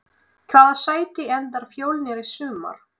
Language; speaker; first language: Icelandic; non-native, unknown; Russian